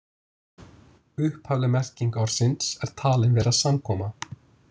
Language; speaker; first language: Icelandic; non-native, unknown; English